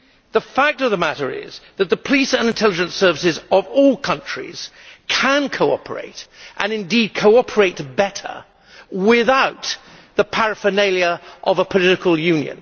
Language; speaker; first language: English; native; English